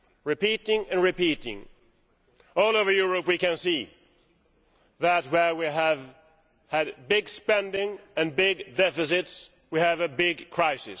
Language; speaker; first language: English; non-native, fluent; Swedish